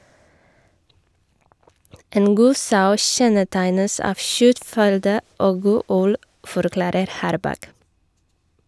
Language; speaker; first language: Norwegian; non-native, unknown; Polish